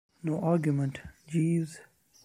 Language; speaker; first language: English; non-native, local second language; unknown